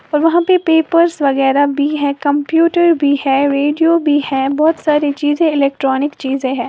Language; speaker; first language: Hindi; native; Hindi